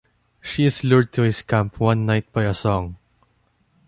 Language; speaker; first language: English; non-native, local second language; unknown